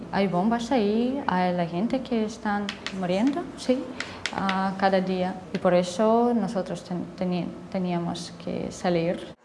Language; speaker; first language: Spanish; non-native, learner; Ukrainian